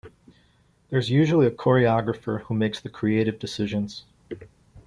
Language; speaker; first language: English; native; English